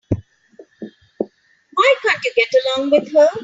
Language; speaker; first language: English; non-native, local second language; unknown